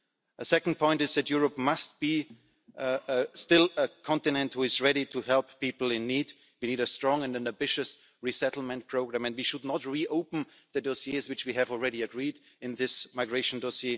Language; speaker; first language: English; non-native, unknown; German